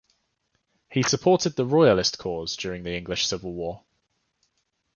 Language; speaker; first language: English; native; English